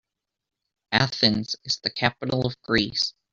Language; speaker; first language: English; native; English